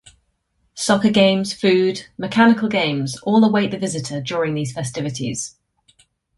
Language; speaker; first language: English; native; English